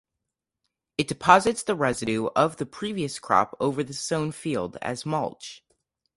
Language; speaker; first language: English; native; English